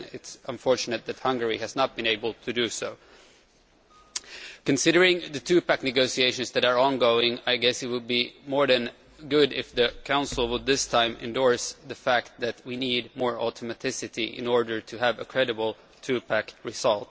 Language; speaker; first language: English; non-native, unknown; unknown